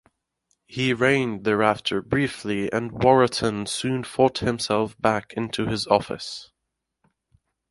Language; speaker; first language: English; native; English